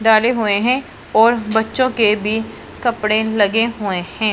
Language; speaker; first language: Hindi; non-native, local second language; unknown